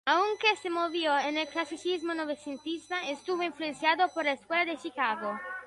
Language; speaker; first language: Spanish; non-native, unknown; Italian